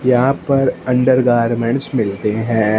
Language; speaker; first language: Hindi; non-native, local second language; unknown